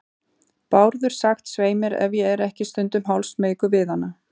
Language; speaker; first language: Icelandic; native; Icelandic